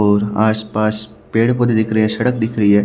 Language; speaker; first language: Hindi; native; Hindi